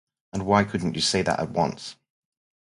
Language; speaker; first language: English; native; English